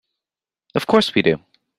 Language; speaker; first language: English; native; English